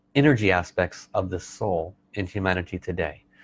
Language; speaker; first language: English; native; English